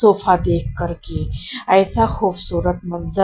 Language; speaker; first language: Hindi; non-native, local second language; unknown